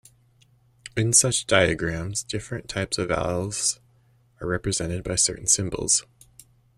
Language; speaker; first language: English; native; English